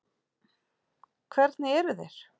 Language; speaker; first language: Icelandic; native; Icelandic